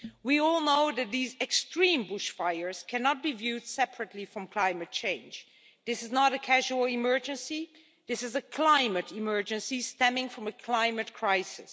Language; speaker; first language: English; non-native, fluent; Dutch